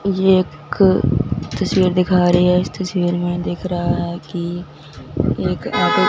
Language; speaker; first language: Hindi; non-native, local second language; Punjabi